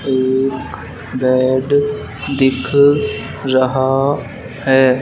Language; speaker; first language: Hindi; native; Hindi